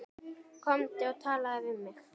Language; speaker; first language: Icelandic; native; Icelandic